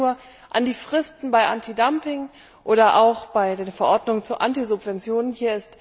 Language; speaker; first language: German; native; German